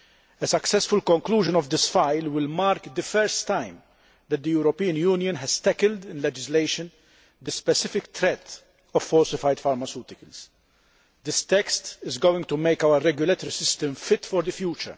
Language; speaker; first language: English; non-native, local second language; Maltese